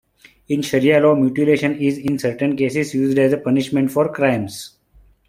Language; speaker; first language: English; non-native, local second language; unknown